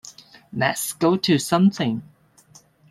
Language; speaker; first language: English; non-native, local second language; Cantonese